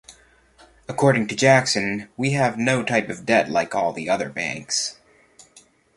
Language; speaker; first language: English; native; English